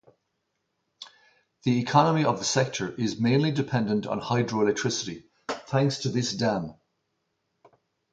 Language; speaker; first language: English; native; English